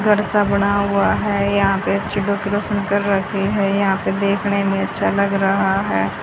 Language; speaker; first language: Hindi; native; Hindi